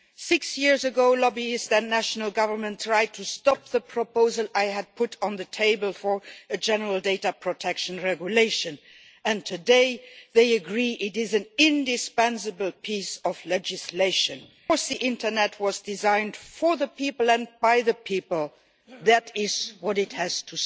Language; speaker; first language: English; non-native, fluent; Luxembourgish